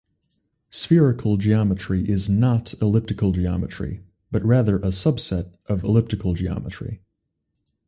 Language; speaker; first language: English; native; English